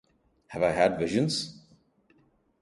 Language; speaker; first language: English; non-native, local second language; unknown